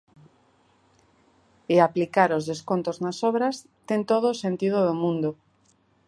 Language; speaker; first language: Galician; native; Galician